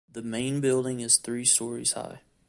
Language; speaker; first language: English; native; English